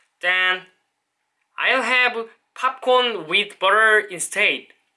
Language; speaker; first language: English; non-native, learner; Korean